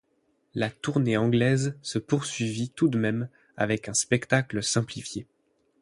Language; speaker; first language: French; native; French